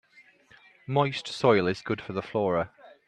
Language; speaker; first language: English; native; English